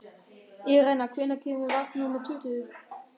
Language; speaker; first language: Icelandic; non-native, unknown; German